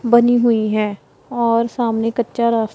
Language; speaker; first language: Hindi; non-native, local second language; Punjabi